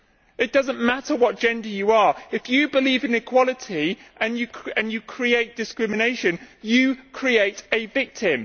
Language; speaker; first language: English; native; English